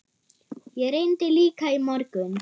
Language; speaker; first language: Icelandic; non-native, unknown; German